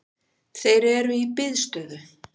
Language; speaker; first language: Icelandic; native; Icelandic